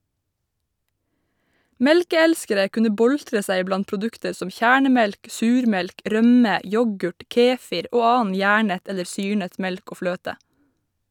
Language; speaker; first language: Norwegian; native; Norwegian